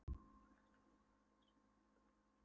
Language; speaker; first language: Icelandic; non-native, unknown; Polish